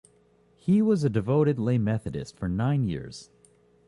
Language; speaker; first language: English; native; English